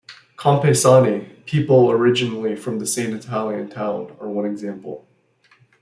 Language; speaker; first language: English; native; English